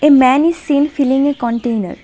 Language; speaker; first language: English; non-native, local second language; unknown